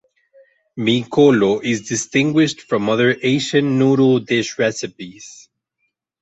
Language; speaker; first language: English; non-native, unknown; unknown